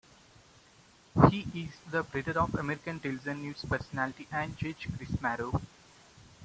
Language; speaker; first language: English; non-native, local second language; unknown